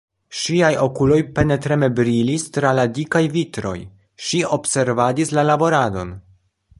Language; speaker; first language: Esperanto; non-native, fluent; Polish